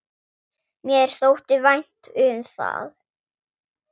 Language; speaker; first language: Icelandic; non-native, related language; Swedish